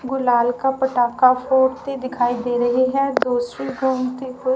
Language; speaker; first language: Hindi; native; Hindi